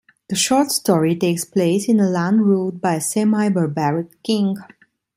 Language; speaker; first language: English; non-native, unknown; Italian